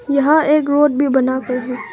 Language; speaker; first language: Hindi; non-native, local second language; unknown